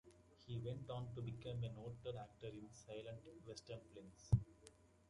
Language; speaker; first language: English; native; English